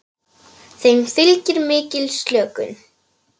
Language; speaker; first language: Icelandic; non-native, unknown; Polish